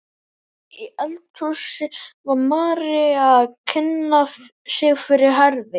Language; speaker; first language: Icelandic; native; Icelandic